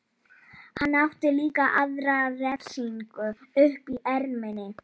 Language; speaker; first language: Icelandic; non-native, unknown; Polish